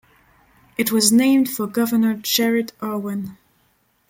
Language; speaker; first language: English; non-native, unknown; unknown